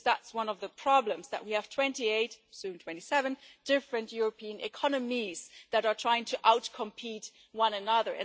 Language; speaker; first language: English; non-native, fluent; German